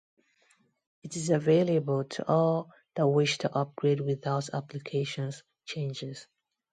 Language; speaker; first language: English; non-native, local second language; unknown